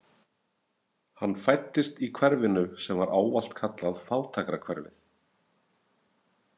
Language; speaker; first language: Icelandic; native; Icelandic